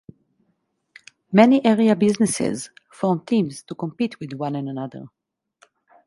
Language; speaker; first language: English; non-native, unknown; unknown